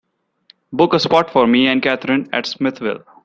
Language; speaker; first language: English; non-native, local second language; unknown